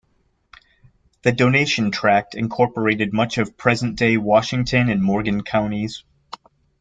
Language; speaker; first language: English; native; English